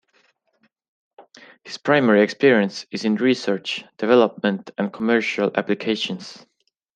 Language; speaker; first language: English; non-native, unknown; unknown